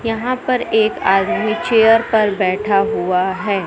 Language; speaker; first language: Hindi; native; Hindi